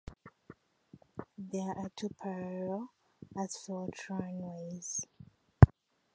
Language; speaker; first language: English; native; English